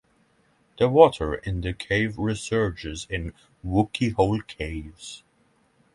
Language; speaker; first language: English; non-native, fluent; Norwegian